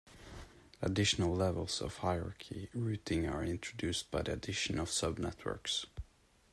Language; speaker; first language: English; non-native, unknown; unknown